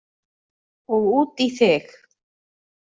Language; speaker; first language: Icelandic; native; Icelandic